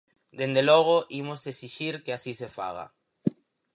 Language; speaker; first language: Galician; native; Galician